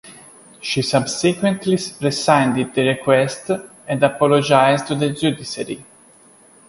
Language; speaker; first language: English; non-native, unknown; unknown